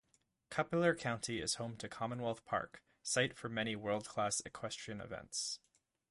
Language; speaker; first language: English; native; English